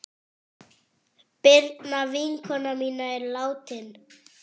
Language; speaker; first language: Icelandic; non-native, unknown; French